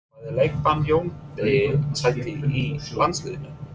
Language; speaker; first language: Icelandic; non-native, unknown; English